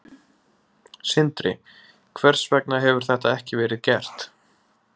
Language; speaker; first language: Icelandic; native; Icelandic